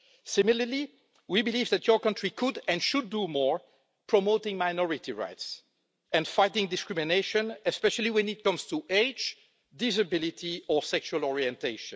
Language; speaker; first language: English; non-native, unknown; French